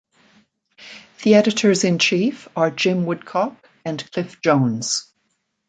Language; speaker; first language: English; native; English